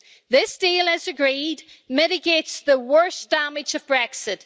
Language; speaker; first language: English; native; English